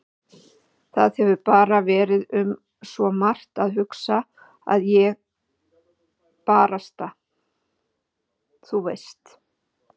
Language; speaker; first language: Icelandic; native; Icelandic